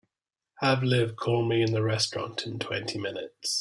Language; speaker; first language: English; native; English